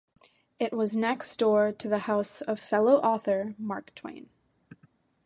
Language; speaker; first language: English; native; English